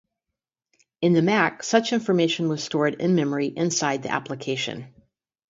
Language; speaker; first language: English; native; English